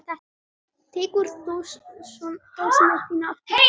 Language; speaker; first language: Icelandic; native; Icelandic